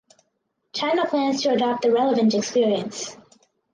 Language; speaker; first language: English; native; English